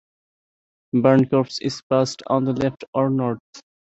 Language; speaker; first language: English; non-native, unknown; Bangla